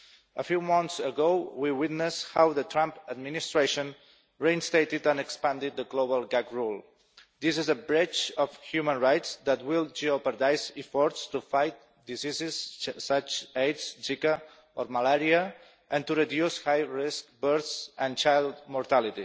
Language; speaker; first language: English; non-native, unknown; Catalan